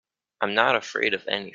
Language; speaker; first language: English; native; English